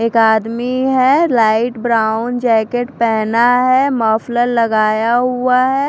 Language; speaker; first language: Hindi; non-native, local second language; Punjabi